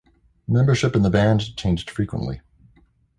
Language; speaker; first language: English; native; English